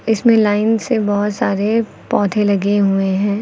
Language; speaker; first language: Hindi; native; Hindi